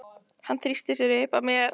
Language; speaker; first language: Icelandic; native; Icelandic